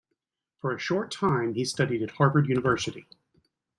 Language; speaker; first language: English; native; English